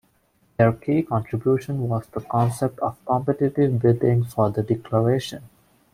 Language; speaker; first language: English; non-native, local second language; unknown